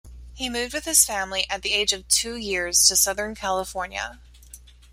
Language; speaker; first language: English; native; English